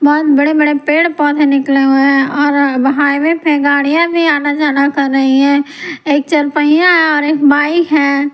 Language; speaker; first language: Hindi; non-native, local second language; Punjabi